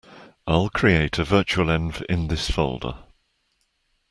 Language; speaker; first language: English; native; English